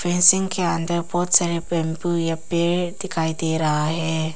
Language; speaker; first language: Hindi; non-native, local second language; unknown